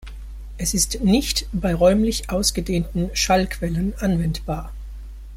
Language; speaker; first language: German; native; German